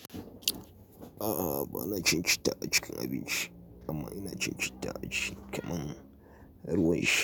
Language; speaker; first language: Hausa; native; Hausa